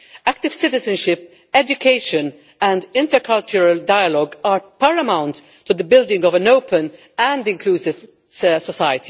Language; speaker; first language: English; non-native, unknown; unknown